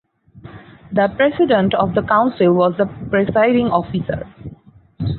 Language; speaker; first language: English; non-native, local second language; Bangla